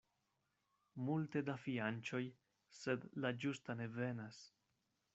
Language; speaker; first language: Esperanto; non-native, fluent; Spanish